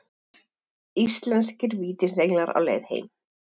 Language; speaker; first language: Icelandic; native; Icelandic